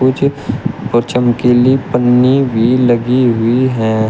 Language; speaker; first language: Hindi; native; Hindi